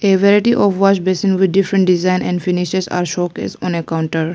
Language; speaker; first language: English; non-native, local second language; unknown